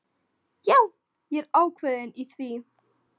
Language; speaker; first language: Icelandic; non-native, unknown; Polish